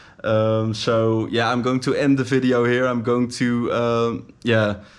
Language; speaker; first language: English; non-native, fluent; Dutch